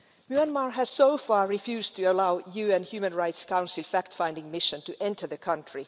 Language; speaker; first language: English; non-native, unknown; Finnish